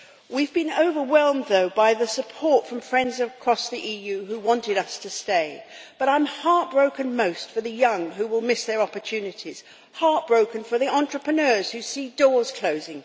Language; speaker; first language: English; native; English